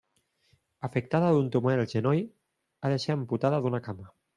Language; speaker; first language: Catalan; non-native, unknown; Spanish